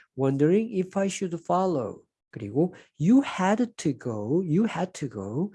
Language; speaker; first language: English; non-native, fluent; Korean